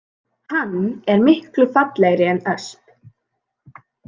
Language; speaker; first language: Icelandic; native; Icelandic